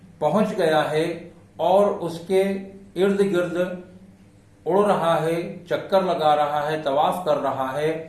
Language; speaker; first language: Urdu; native; Urdu